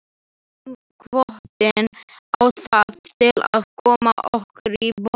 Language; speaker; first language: Icelandic; non-native, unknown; Slovak